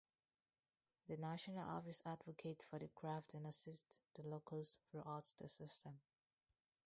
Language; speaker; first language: English; non-native, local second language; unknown